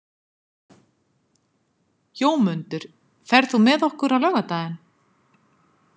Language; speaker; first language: Icelandic; native; Icelandic